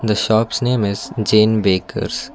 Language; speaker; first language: English; non-native, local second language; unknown